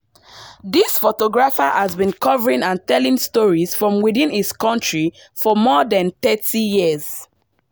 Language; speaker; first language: English; non-native, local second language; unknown